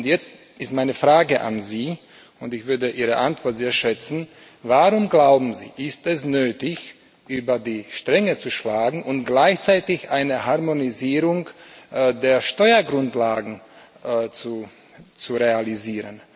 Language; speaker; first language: German; non-native, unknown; Slovak